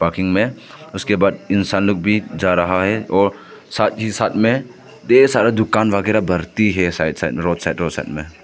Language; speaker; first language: Hindi; non-native, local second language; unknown